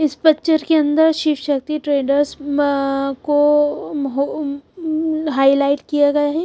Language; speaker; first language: Hindi; non-native, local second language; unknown